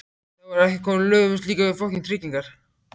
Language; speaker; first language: Icelandic; native; Icelandic